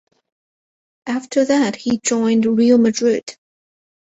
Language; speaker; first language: English; non-native, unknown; Chinese